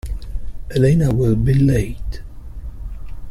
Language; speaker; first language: English; non-native, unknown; Italian